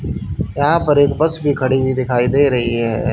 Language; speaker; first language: Hindi; native; Hindi